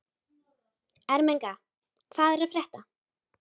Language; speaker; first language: Icelandic; native; Icelandic